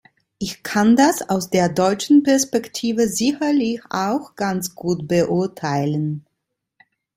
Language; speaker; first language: German; non-native, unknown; Italian